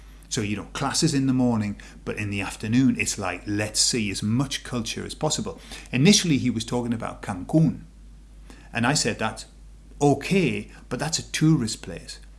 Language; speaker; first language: English; native; English